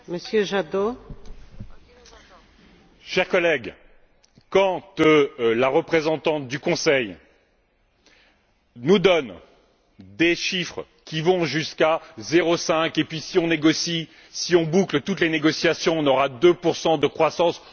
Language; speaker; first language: French; native; French